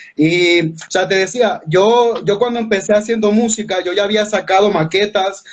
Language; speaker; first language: Spanish; native; Spanish